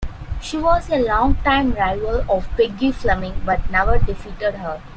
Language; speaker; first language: English; non-native, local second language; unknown